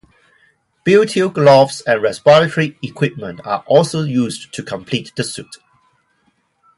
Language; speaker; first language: English; non-native, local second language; Cantonese